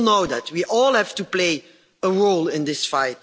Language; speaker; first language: English; non-native, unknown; Dutch